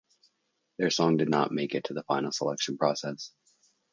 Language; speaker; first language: English; native; English